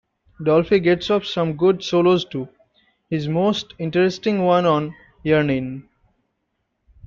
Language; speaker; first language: English; non-native, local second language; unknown